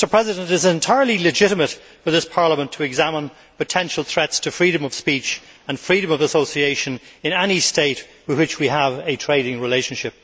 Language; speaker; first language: English; native; English